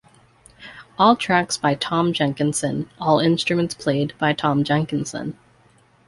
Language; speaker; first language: English; native; English